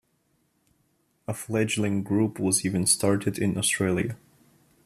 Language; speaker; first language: English; non-native, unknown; Bulgarian